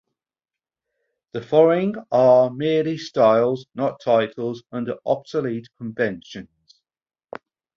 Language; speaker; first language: English; native; English